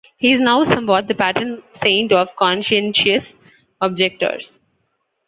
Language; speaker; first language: English; non-native, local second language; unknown